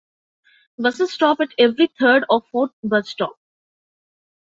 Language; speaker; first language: English; non-native, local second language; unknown